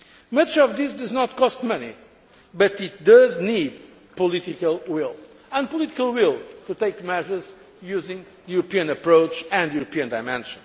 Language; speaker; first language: English; non-native, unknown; Portuguese